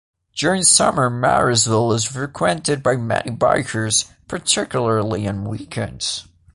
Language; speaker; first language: English; non-native, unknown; Portuguese